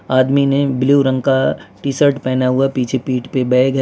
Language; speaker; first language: Hindi; non-native, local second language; Gujarati